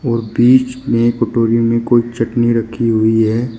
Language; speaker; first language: Hindi; native; Hindi